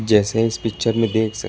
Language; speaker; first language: Hindi; non-native, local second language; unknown